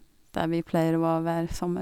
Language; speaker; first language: Norwegian; non-native, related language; Swedish